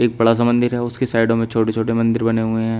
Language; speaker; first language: Hindi; native; Hindi